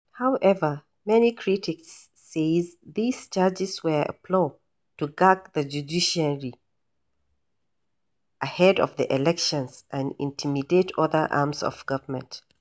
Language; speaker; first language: English; non-native, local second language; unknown